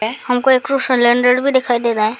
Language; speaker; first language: Hindi; non-native, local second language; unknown